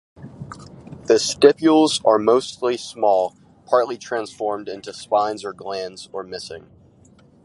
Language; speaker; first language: English; native; English